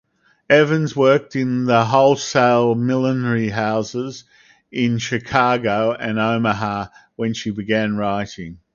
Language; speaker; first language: English; native; English